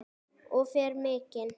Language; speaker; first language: Icelandic; native; Icelandic